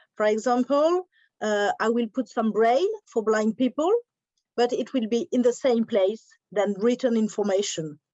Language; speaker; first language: English; non-native, learner; French